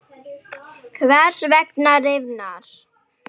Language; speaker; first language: Icelandic; non-native, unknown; Indonesian